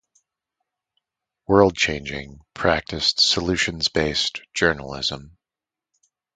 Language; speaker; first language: English; native; English